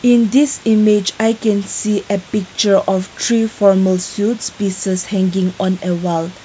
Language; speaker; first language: English; non-native, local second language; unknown